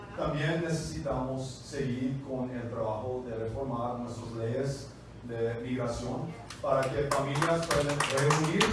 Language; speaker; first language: Spanish; non-native, fluent; English